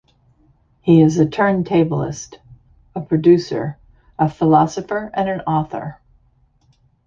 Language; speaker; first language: English; native; English